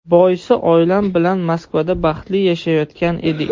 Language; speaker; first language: Uzbek; non-native, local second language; Russian